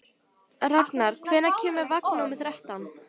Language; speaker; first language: Icelandic; native; Icelandic